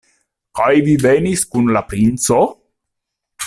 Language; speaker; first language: Esperanto; non-native, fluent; Italian